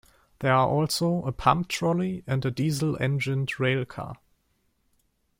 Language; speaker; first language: English; non-native, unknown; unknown